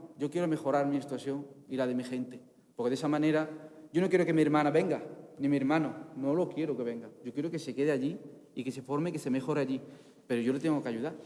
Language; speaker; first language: Spanish; non-native, fluent; Arabic